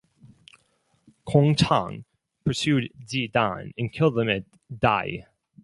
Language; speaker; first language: English; non-native, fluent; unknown